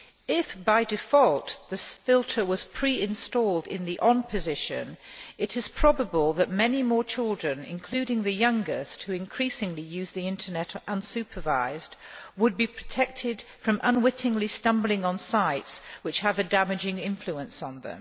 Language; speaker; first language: English; non-native, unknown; Polish